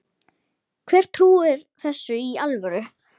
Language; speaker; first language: Icelandic; native; Icelandic